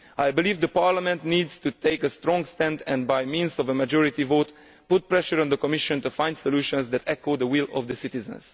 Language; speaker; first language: English; non-native, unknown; Italian